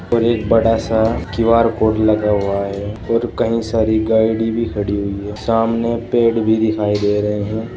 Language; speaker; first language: Hindi; native; Hindi